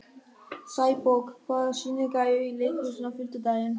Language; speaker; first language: Icelandic; non-native, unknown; German